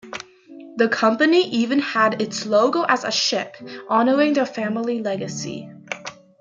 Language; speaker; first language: English; native; English